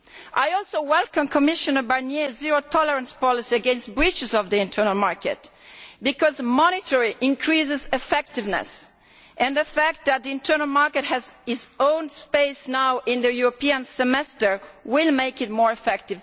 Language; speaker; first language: English; non-native, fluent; Italian